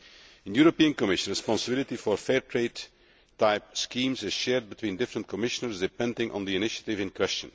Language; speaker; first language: English; non-native, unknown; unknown